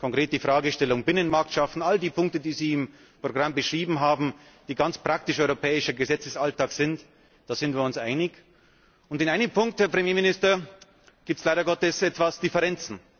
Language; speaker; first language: German; native; German